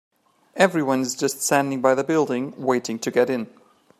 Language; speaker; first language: English; native; English